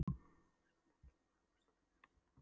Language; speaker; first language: Icelandic; non-native, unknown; Polish